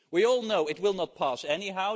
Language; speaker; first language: English; non-native, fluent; Dutch